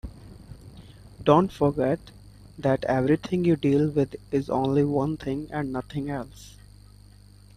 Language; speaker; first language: English; non-native, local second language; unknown